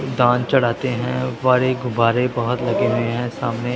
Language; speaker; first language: Hindi; non-native, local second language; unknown